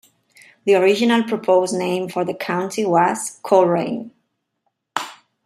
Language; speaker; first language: English; non-native, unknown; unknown